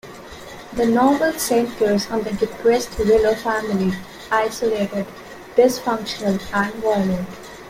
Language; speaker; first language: English; non-native, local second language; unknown